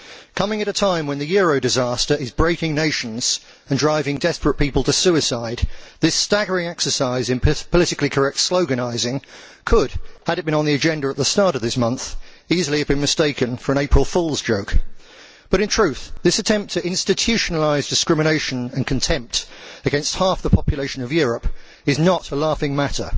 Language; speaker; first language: English; native; English